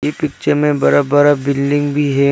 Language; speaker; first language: Hindi; early bilingual, other home language; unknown